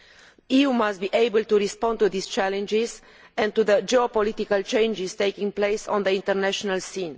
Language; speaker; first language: English; non-native, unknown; Romanian